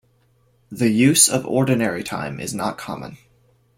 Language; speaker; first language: English; native; English